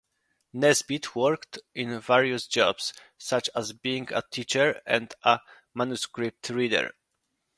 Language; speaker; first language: English; non-native, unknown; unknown